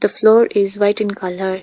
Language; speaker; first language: English; non-native, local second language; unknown